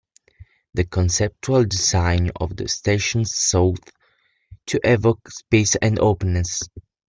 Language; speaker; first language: English; non-native, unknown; Italian